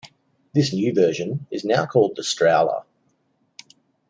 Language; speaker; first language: English; native; English